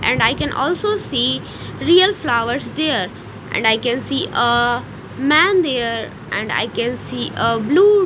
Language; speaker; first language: English; non-native, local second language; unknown